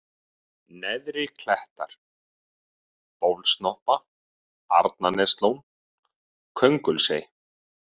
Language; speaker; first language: Icelandic; native; Icelandic